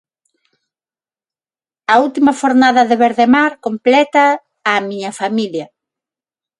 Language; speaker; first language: Galician; non-native, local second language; Spanish